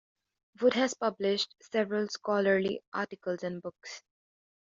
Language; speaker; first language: English; native; English